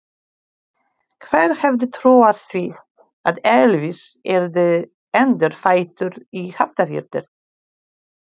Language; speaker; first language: Icelandic; non-native, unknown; Polish